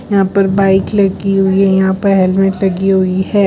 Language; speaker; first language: Hindi; non-native, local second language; Gujarati